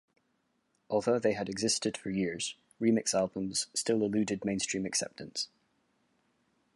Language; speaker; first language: English; native; English